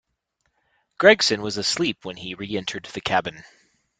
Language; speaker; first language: English; native; English